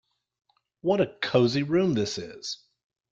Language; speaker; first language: English; native; English